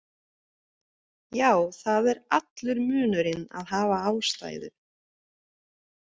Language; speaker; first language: Icelandic; non-native, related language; Swedish